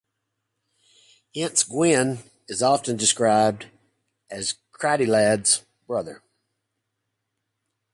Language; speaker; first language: English; native; English